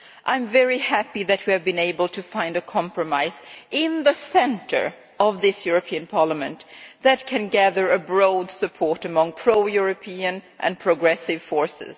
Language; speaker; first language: English; non-native, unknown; Swedish